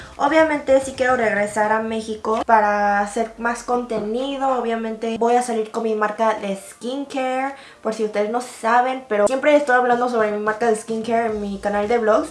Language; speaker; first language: Spanish; early bilingual, other home language; Korean